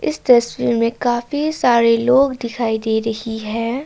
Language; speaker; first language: Hindi; non-native, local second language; Assamese